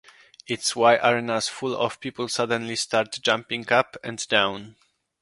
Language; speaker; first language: English; non-native, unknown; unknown